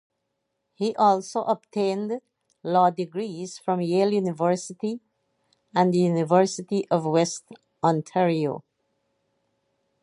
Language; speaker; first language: English; native; English